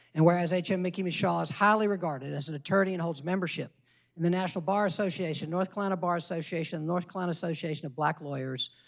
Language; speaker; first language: English; native; English